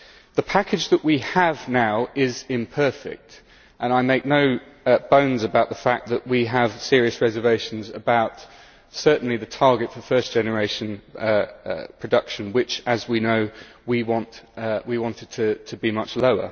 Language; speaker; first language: English; native; English